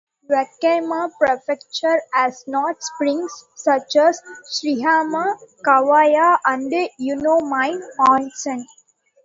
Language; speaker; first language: English; non-native, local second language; Tamil